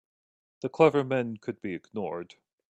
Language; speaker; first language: English; native; English